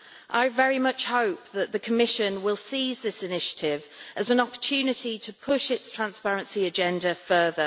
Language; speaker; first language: English; native; English